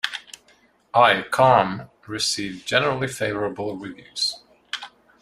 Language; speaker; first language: English; non-native, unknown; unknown